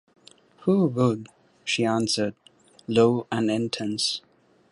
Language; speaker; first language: English; non-native, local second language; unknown